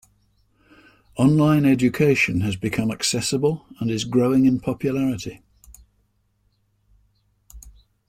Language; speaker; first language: English; native; English